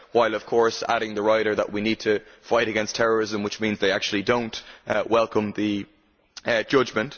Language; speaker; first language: English; native; English